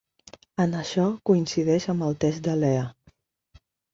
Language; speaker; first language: Catalan; non-native, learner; Spanish